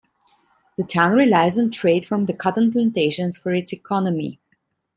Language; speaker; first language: English; non-native, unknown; Italian